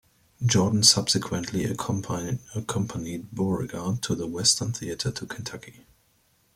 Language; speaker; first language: English; native; English